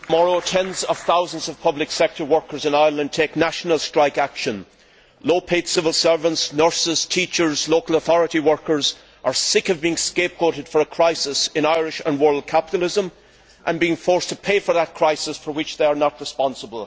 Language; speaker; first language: English; native; English